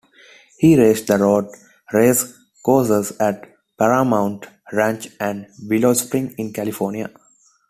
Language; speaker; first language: English; non-native, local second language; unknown